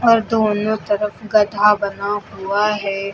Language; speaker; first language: Hindi; native; Hindi